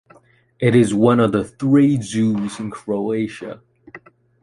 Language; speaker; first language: English; non-native, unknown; Chinese